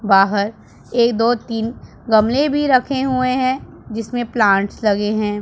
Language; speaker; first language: Hindi; non-native, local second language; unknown